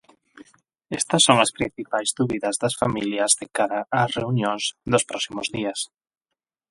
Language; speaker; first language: Galician; non-native, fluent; Spanish